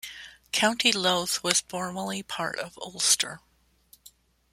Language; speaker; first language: English; native; English